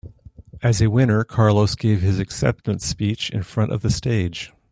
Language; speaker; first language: English; native; English